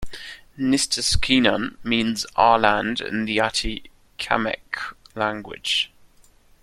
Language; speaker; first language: English; non-native, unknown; German